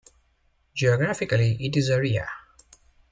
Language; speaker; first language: English; native; English